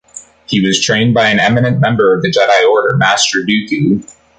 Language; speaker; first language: English; native; English